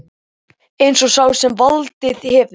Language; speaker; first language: Icelandic; native; Icelandic